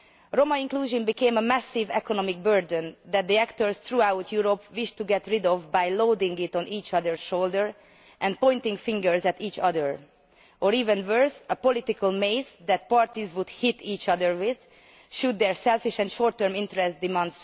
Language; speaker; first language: English; non-native, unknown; Hungarian